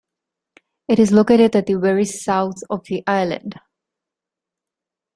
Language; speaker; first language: English; non-native, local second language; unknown